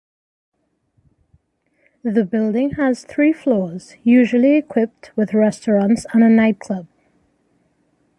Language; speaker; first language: English; native; English